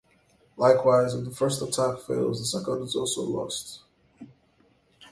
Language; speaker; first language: English; non-native, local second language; Yoruba